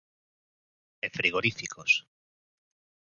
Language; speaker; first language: Galician; native; Galician